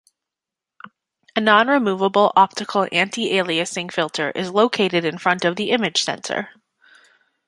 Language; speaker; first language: English; native; English